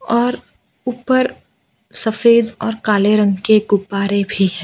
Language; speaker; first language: Hindi; non-native, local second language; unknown